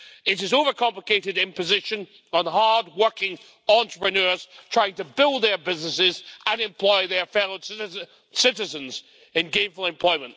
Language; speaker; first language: English; native; English